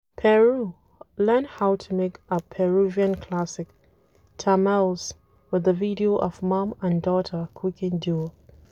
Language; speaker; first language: English; non-native, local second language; Hausa